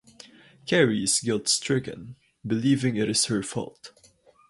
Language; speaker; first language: English; non-native, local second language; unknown